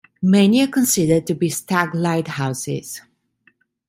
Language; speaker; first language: English; non-native, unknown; Italian